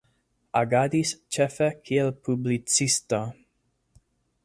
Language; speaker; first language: Esperanto; non-native, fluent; English